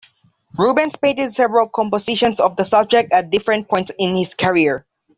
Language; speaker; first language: English; non-native, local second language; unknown